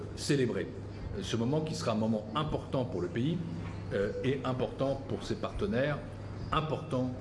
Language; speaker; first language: French; native; French